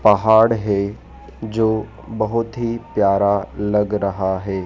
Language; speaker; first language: Hindi; native; Hindi